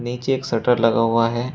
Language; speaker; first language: Hindi; native; Hindi